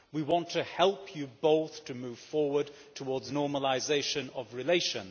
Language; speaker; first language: English; native; English